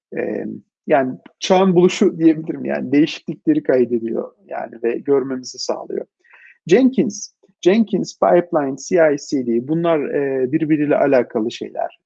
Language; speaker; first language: Turkish; native; Turkish